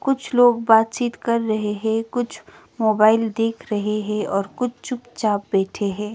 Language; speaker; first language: Hindi; non-native, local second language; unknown